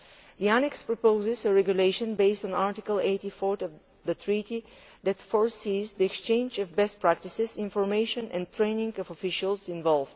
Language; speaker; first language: English; non-native, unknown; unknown